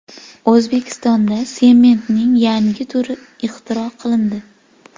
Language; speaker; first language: Uzbek; native; Uzbek